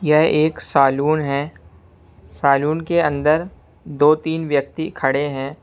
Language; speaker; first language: Hindi; non-native, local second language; Punjabi